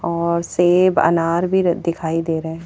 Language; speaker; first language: Hindi; native; Hindi